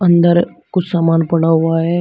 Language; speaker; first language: Hindi; native; Hindi